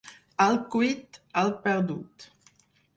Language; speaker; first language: Catalan; non-native, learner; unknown